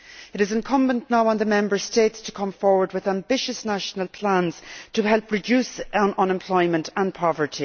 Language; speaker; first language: English; native; English